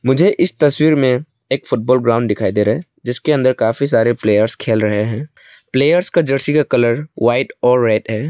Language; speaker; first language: Hindi; non-native, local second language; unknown